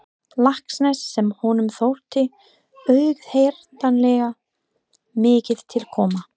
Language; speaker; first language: Icelandic; non-native, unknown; English